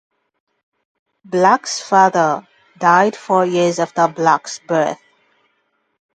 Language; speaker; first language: English; non-native, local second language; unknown